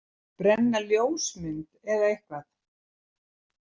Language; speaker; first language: Icelandic; native; Icelandic